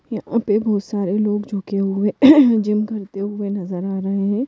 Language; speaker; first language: Hindi; native; Hindi